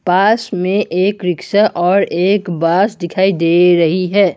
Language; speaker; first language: Hindi; non-native, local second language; Assamese